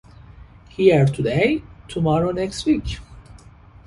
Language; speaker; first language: English; non-native, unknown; Persian